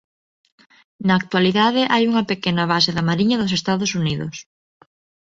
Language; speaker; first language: Galician; non-native, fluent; Spanish